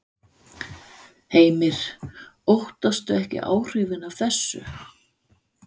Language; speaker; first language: Icelandic; non-native, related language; Danish